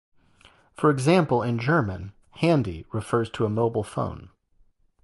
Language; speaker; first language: English; native; English